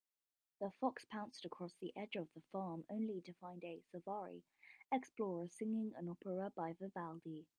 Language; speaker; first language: English; native; English